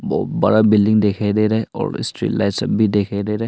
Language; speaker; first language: Hindi; early bilingual, other home language; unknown